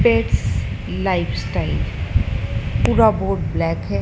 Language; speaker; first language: Hindi; native; Hindi